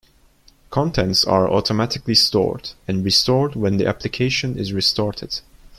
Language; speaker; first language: English; non-native, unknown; Turkish